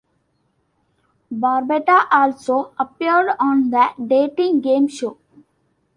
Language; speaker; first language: English; non-native, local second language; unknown